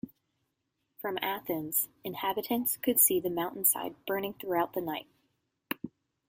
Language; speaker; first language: English; native; English